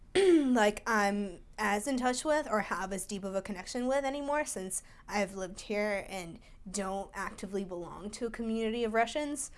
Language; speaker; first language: English; early bilingual, other home language; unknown